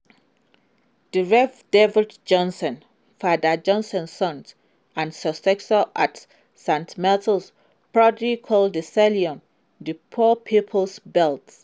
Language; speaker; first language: English; non-native, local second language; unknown